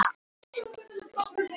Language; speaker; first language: Icelandic; non-native, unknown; Polish